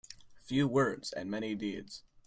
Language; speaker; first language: English; native; English